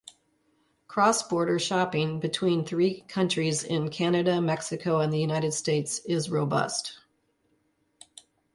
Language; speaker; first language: English; native; English